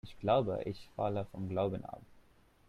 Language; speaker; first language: German; non-native, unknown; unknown